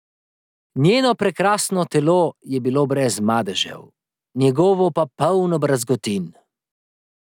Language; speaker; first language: Slovenian; native; Slovenian